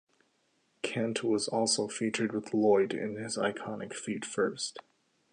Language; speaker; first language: English; native; English